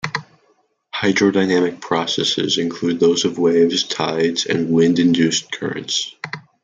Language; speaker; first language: English; native; English